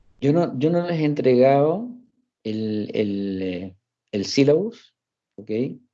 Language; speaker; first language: Spanish; early bilingual, heritage; Spanish